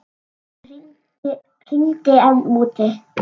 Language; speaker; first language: Icelandic; native; Icelandic